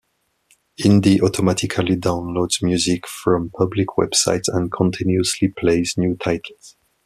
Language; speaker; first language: English; non-native, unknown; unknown